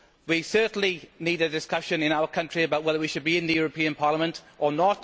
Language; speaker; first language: English; native; English